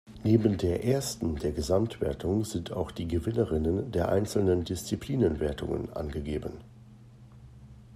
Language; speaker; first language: German; native; German